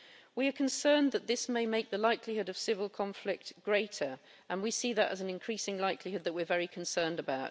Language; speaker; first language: English; native; English